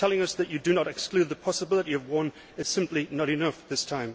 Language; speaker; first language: English; native; English